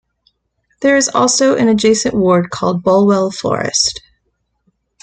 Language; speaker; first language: English; native; English